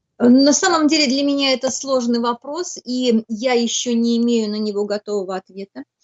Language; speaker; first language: Russian; native; Russian